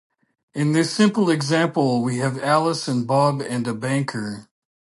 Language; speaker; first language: English; native; English